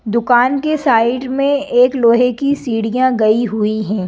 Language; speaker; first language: Hindi; native; Hindi